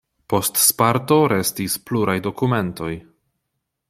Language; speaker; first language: Esperanto; non-native, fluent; Polish